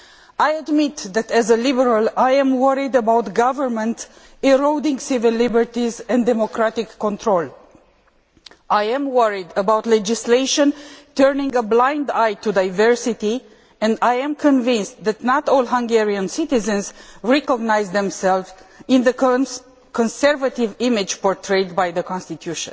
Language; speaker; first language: English; non-native, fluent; Romanian